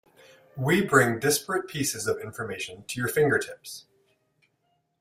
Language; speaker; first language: English; native; English